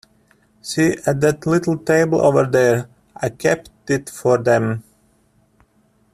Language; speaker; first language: English; native; English